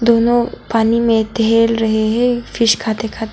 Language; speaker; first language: Hindi; non-native, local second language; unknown